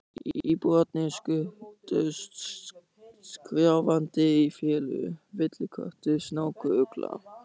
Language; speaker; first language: Icelandic; non-native, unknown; German